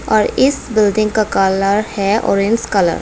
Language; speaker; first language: Hindi; non-native, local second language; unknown